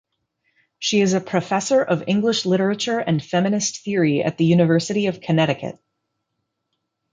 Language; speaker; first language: English; native; English